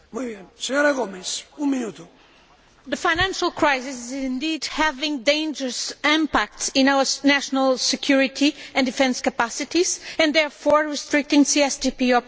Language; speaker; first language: English; non-native, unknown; Portuguese